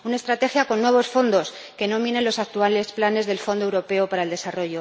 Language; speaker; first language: Spanish; native; Spanish